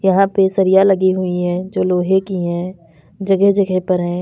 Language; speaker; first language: Hindi; native; Hindi